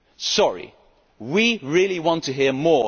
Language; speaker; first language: English; non-native, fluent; Dutch